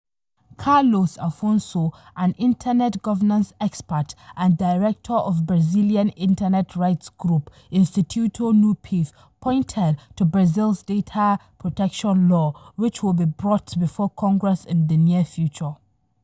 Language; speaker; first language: English; non-native, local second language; Hausa